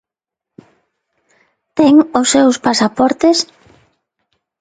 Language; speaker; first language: Galician; non-native, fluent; Spanish